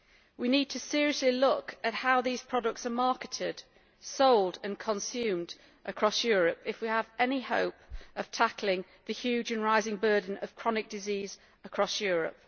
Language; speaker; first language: English; native; English